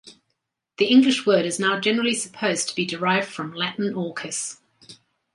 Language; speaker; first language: English; native; English